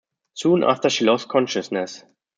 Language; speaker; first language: English; non-native, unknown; German